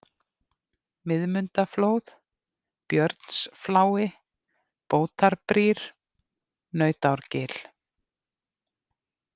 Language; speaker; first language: Icelandic; native; Icelandic